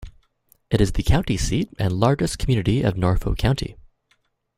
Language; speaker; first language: English; native; English